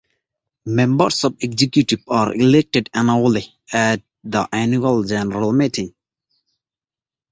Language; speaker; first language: English; non-native, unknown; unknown